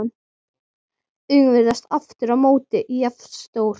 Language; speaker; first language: Icelandic; native; Icelandic